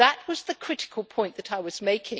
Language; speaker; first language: English; native; English